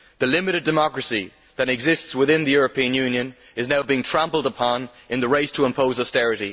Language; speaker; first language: English; native; English